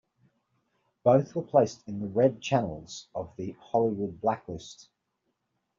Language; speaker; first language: English; native; English